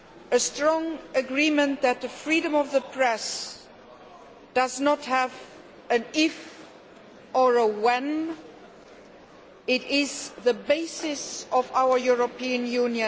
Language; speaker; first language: English; non-native, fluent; Luxembourgish